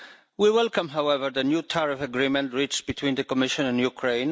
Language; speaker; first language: English; non-native, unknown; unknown